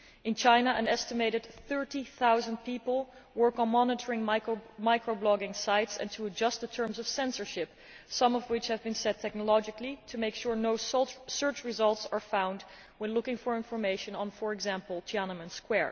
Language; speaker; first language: English; non-native, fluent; Dutch